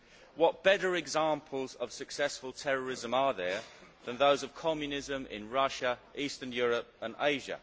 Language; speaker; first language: English; native; English